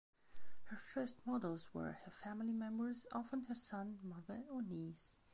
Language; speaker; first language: English; non-native, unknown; Belarusian